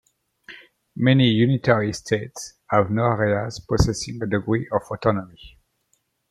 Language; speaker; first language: English; native; English